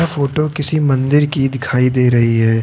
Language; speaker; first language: Hindi; native; Hindi